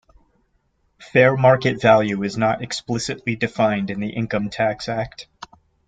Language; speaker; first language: English; native; English